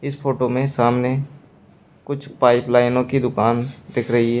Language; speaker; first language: Hindi; native; Hindi